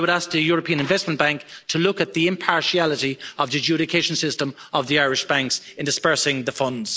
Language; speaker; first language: English; native; English